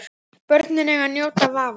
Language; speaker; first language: Icelandic; native; Icelandic